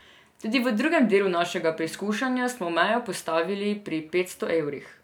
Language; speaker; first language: Slovenian; non-native, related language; Serbian